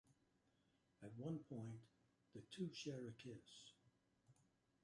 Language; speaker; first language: English; native; English